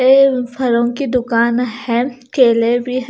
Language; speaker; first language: Hindi; non-native, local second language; Punjabi